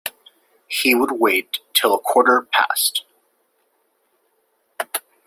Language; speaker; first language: English; native; English